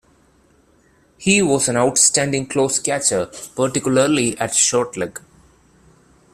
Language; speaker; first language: English; non-native, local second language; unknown